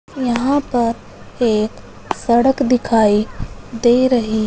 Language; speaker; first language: Hindi; non-native, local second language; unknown